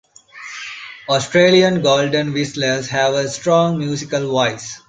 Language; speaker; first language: English; non-native, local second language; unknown